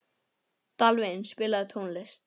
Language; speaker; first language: Icelandic; non-native, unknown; English